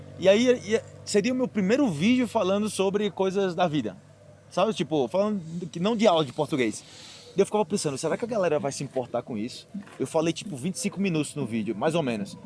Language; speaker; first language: Portuguese; native; Portuguese